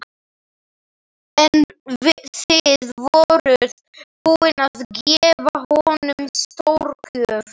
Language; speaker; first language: Icelandic; non-native, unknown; Slovak